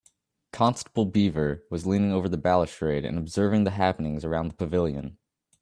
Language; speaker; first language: English; native; English